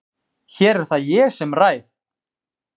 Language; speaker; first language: Icelandic; native; Icelandic